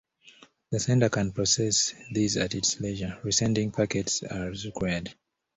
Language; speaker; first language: English; native; English